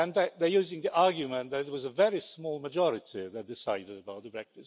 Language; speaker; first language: English; non-native, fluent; Polish